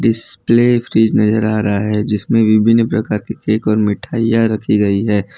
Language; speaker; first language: Hindi; non-native, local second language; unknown